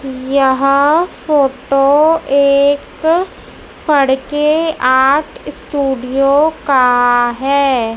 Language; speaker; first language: Hindi; native; Hindi